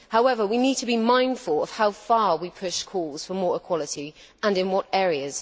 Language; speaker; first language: English; native; English